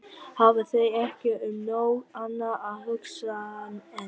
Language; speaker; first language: Icelandic; non-native, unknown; Vietnamese